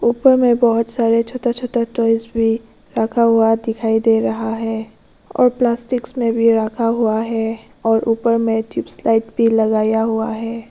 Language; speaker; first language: Hindi; non-native, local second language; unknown